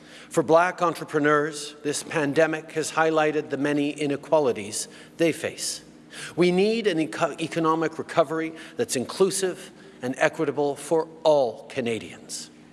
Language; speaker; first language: English; native; English